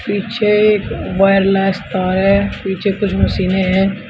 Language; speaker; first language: Hindi; native; Hindi